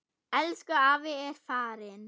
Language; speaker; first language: Icelandic; non-native, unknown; German